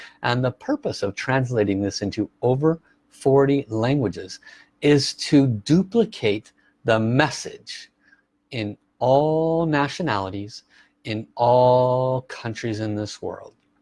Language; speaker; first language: English; native; English